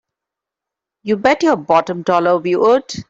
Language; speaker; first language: English; non-native, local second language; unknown